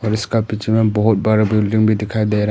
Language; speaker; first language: Hindi; non-native, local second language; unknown